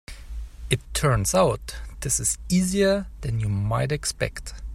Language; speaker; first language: English; native; English